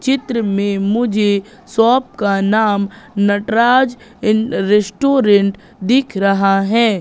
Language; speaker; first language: Hindi; native; Hindi